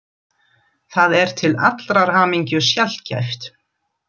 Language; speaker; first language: Icelandic; non-native, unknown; German